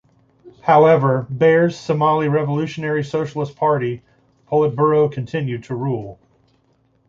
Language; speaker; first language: English; native; English